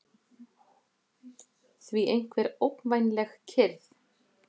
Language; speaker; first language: Icelandic; native; Icelandic